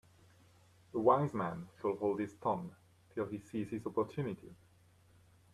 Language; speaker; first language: English; native; English